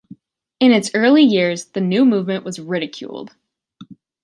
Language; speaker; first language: English; native; English